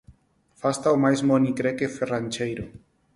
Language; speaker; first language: Galician; non-native, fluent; Spanish